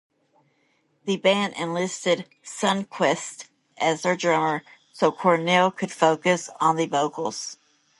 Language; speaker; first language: English; native; English